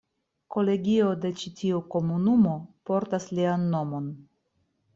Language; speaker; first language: Esperanto; non-native, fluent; Russian